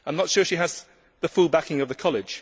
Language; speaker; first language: English; native; English